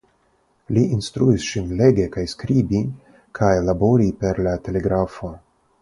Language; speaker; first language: Esperanto; non-native, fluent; Russian